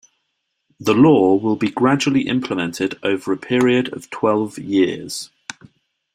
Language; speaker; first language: English; native; English